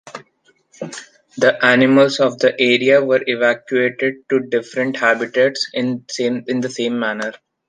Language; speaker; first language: English; non-native, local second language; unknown